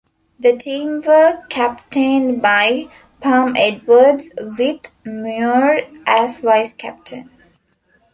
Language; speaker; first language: English; non-native, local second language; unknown